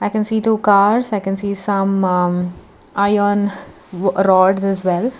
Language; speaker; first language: English; non-native, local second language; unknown